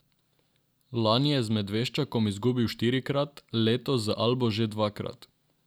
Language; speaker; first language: Slovenian; non-native, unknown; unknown